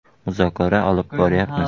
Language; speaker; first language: Uzbek; native; Uzbek